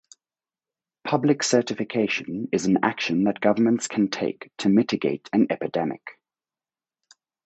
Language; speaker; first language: English; native; English